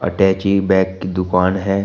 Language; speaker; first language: Hindi; native; Hindi